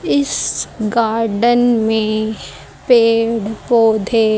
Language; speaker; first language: Hindi; native; Hindi